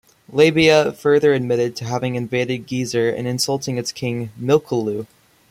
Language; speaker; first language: English; native; English